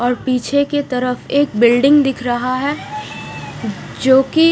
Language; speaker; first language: Hindi; non-native, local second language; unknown